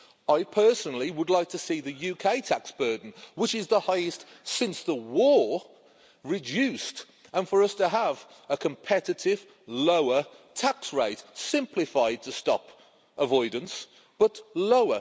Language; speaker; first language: English; native; English